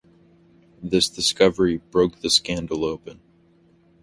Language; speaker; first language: English; native; English